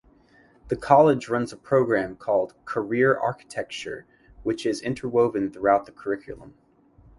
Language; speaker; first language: English; native; English